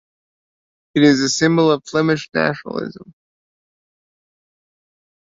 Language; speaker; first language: English; native; English